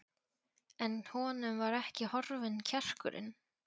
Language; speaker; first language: Icelandic; non-native, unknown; Polish